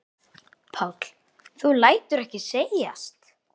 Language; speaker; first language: Icelandic; native; Icelandic